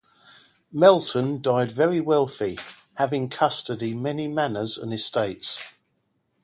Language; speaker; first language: English; native; English